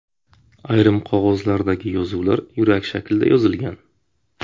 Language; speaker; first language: Uzbek; native; Uzbek